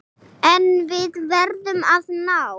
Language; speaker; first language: Icelandic; non-native, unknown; English